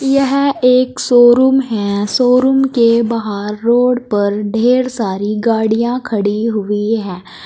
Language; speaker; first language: Hindi; native; Hindi